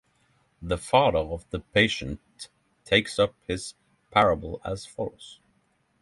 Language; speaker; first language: English; non-native, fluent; Norwegian